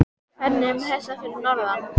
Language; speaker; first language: Icelandic; native; Icelandic